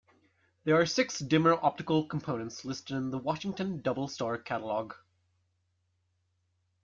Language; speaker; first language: English; native; English